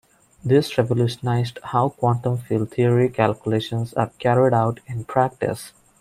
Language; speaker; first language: English; non-native, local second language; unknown